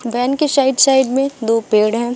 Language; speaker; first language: Hindi; native; Hindi